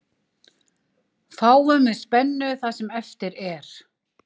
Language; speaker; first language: Icelandic; native; Icelandic